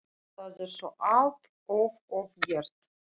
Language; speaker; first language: Icelandic; non-native, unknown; Russian